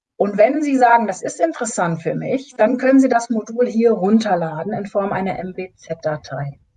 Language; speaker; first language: German; native; German